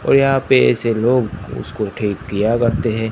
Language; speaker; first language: Hindi; non-native, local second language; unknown